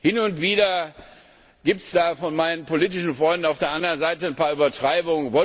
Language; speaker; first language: German; non-native, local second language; Luxembourgish